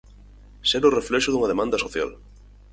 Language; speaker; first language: Galician; native; Galician